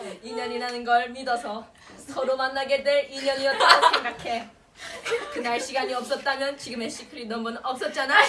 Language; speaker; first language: Korean; non-native, fluent; Indonesian